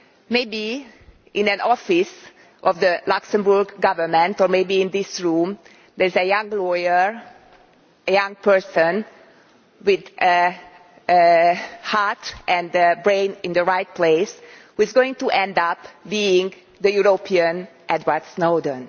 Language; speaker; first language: English; non-native, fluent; Hungarian